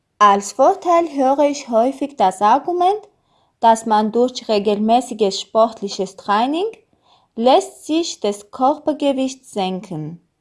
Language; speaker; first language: German; non-native, learner; Armenian